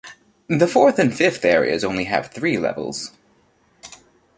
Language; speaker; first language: English; native; English